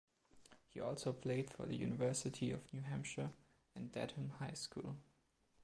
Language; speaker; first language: English; non-native, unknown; German